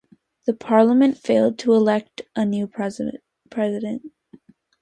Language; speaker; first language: English; native; English